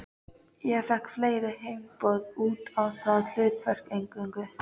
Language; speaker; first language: Icelandic; native; Icelandic